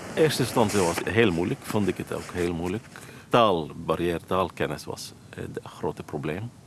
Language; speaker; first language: Dutch; non-native, fluent; Arabic